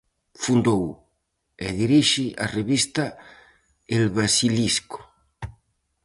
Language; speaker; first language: Galician; native; Galician